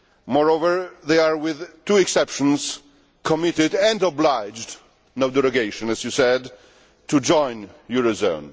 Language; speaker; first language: English; non-native, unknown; Polish